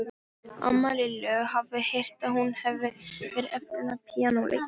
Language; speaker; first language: Icelandic; non-native, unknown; Polish